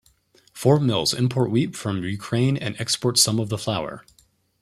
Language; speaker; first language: English; native; English